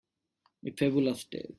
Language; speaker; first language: English; non-native, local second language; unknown